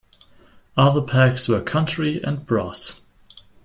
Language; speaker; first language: English; non-native, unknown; German